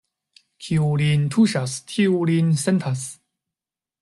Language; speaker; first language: Esperanto; non-native, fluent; Chinese